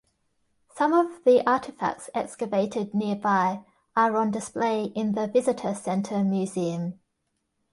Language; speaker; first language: English; native; English